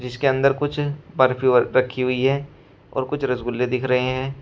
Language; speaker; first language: Hindi; native; Hindi